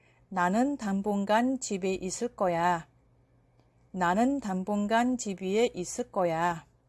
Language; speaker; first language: Korean; native; Korean